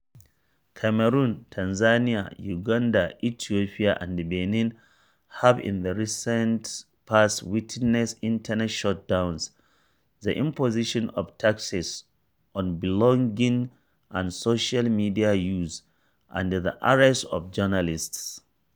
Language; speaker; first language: English; non-native, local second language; Hausa